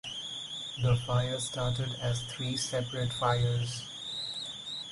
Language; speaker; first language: English; non-native, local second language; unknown